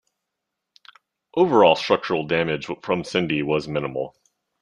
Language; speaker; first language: English; native; English